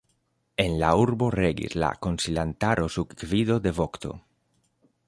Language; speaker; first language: Esperanto; non-native, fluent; Spanish